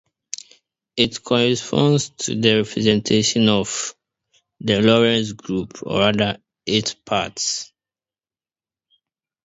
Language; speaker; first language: English; non-native, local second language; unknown